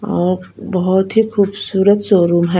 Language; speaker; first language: Hindi; non-native, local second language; Punjabi